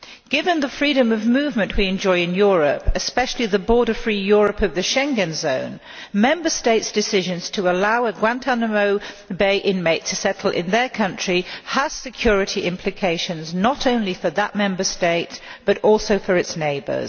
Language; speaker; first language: English; non-native, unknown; Polish